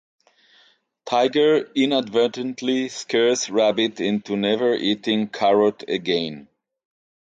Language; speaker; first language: English; non-native, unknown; Hebrew